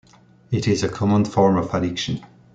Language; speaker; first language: English; non-native, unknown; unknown